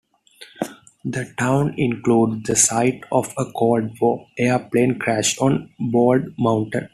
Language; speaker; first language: English; non-native, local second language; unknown